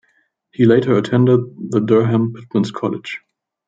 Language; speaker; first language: English; non-native, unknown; German